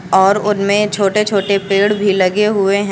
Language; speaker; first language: Hindi; native; Hindi